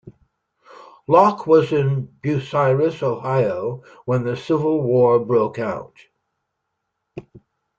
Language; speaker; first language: English; native; English